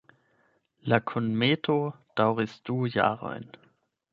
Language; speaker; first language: Esperanto; non-native, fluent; German